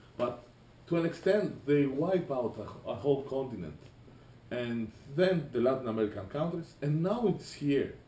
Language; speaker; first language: English; non-native, fluent; Greek